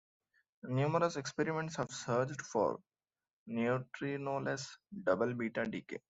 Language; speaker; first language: English; non-native, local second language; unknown